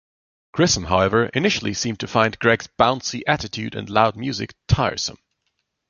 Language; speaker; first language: English; non-native, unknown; German